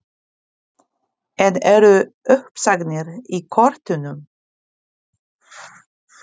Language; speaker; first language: Icelandic; non-native, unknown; Polish